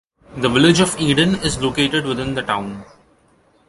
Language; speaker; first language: English; non-native, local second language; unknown